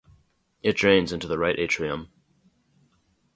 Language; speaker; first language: English; native; English